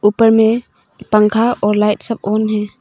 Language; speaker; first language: Hindi; early bilingual, other home language; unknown